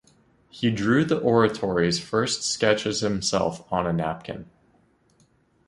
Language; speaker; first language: English; native; English